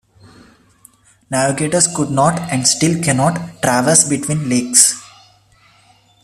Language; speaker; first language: English; non-native, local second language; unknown